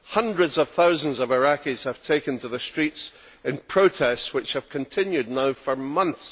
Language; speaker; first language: English; native; English